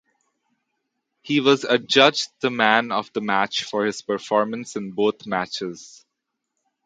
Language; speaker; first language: English; non-native, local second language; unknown